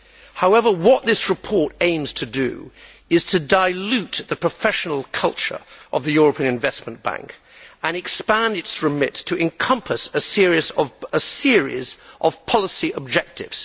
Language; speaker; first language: English; native; English